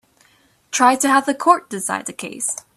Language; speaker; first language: English; native; English